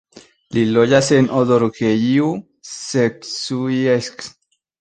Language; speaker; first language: Esperanto; non-native, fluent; Spanish